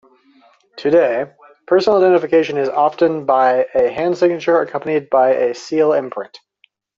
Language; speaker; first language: English; native; English